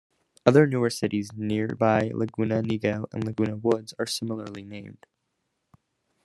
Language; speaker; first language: English; native; English